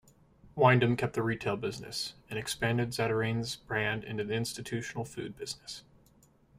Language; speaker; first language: English; native; English